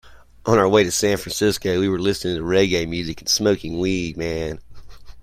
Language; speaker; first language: English; native; English